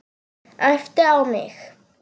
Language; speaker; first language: Icelandic; non-native, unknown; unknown